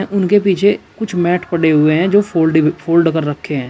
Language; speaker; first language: Hindi; native; Hindi